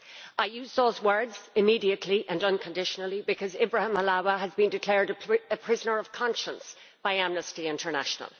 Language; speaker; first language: English; native; English